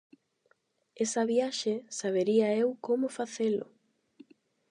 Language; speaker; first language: Galician; non-native, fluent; Spanish